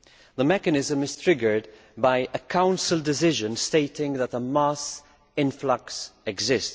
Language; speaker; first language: English; non-native, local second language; Maltese